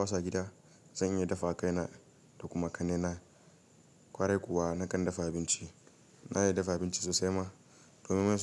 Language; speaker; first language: Hausa; native; Hausa